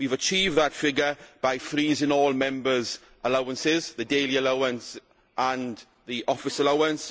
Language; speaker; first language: English; native; English